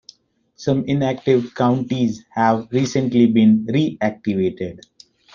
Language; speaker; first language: English; non-native, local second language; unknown